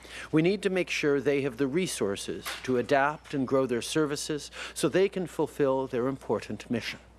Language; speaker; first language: English; early bilingual, other home language; French